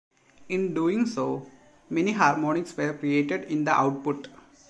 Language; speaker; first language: English; non-native, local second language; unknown